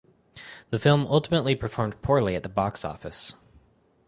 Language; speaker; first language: English; native; English